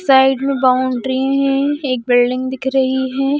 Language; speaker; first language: Hindi; native; Hindi